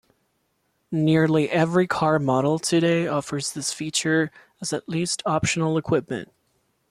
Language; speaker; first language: English; non-native, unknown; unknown